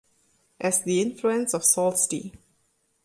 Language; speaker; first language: English; non-native, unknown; German